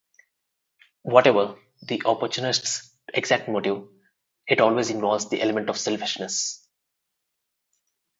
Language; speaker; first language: English; non-native, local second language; Telugu